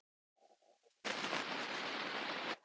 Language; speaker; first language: Icelandic; native; Icelandic